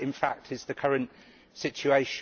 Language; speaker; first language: English; native; English